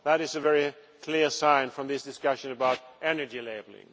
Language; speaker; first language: English; non-native, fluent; Swedish